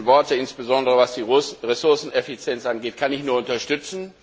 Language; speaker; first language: German; non-native, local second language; Luxembourgish